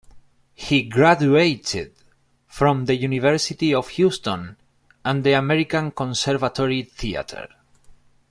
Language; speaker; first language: English; non-native, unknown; Spanish